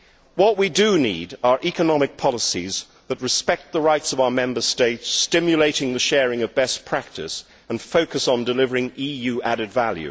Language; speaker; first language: English; native; English